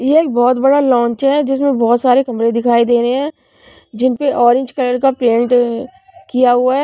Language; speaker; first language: Hindi; non-native, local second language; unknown